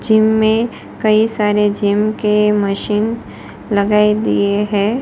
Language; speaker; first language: Hindi; non-native, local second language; Gujarati